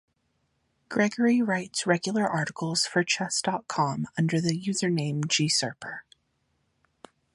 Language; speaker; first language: English; native; English